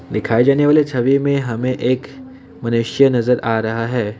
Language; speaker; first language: Hindi; non-native, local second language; Assamese